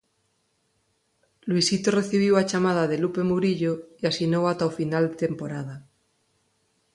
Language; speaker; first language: Galician; non-native, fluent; Spanish